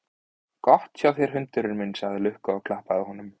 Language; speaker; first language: Icelandic; native; Icelandic